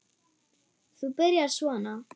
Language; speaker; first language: Icelandic; non-native, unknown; German